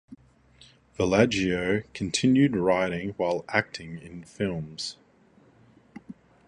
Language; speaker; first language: English; native; English